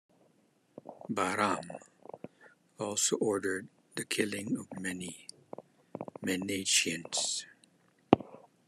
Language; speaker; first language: English; non-native, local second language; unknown